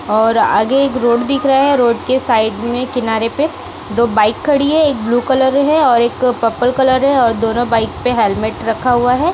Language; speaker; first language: Hindi; non-native, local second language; Punjabi